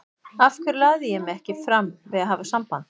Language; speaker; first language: Icelandic; native; Icelandic